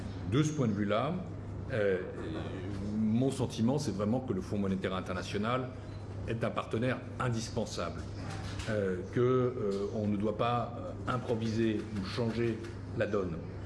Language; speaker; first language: French; native; French